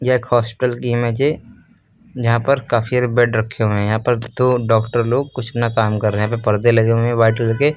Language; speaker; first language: Hindi; native; Hindi